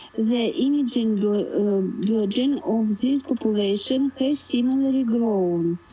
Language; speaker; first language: English; non-native, learner; Russian